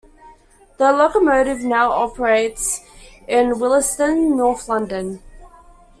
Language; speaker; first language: English; native; English